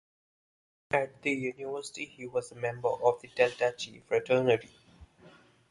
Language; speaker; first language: English; non-native, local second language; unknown